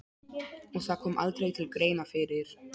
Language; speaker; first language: Icelandic; non-native, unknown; Polish